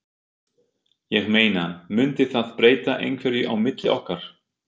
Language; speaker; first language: Icelandic; non-native, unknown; German